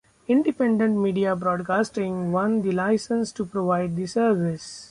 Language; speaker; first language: English; non-native, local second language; Marathi